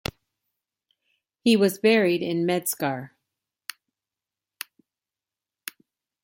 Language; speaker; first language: English; native; English